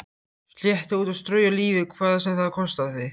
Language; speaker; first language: Icelandic; native; Icelandic